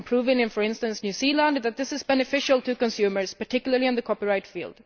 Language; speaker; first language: English; non-native, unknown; Swedish